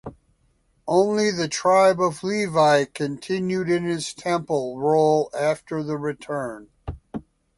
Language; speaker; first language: English; native; English